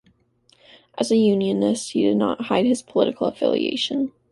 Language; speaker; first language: English; native; English